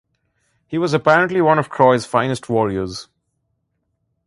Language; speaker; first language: English; non-native, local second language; Bangla